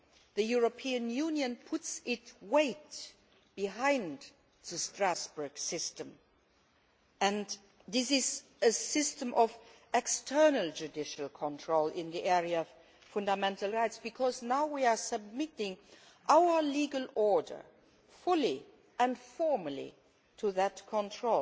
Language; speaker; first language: English; non-native, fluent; Luxembourgish